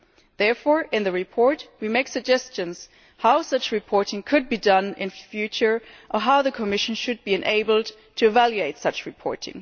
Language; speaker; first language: English; non-native, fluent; German